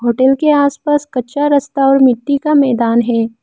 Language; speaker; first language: Hindi; non-native, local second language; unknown